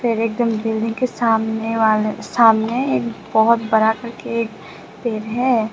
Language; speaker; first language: Hindi; non-native, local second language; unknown